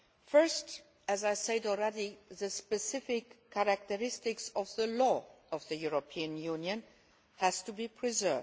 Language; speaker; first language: English; non-native, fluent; Luxembourgish